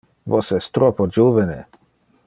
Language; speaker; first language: Interlingua; non-native, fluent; Dutch